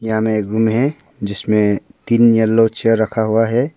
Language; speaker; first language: Hindi; non-native, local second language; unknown